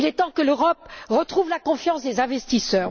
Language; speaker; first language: French; native; French